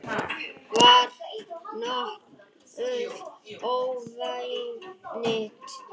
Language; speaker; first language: Icelandic; native; Icelandic